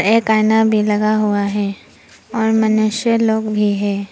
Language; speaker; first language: Hindi; non-native, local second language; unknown